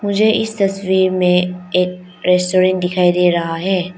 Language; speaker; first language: Hindi; non-native, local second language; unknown